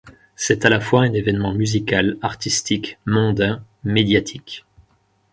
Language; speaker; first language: French; native; French